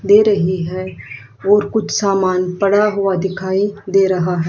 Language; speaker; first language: Hindi; native; Hindi